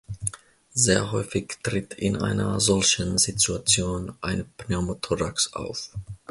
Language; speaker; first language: German; non-native, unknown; Finnish